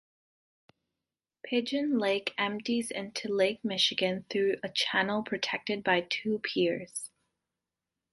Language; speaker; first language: English; native; English